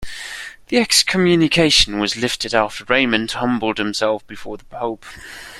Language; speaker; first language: English; non-native, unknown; German